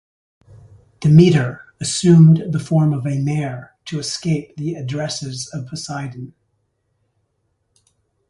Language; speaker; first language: English; native; English